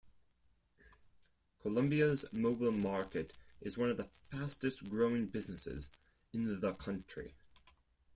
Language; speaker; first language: English; non-native, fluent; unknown